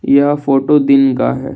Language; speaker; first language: Hindi; non-native, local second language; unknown